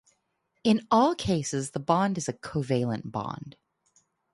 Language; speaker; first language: English; non-native, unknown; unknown